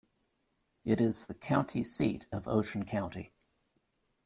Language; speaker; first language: English; native; English